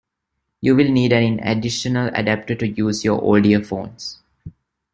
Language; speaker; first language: English; non-native, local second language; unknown